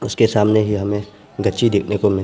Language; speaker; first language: Hindi; non-native, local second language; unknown